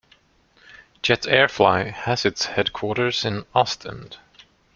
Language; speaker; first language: English; non-native, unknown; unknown